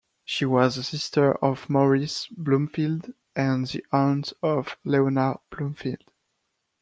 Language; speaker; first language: English; non-native, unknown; French